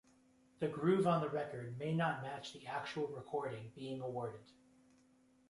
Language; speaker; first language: English; native; English